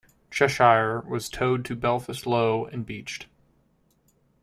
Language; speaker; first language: English; native; English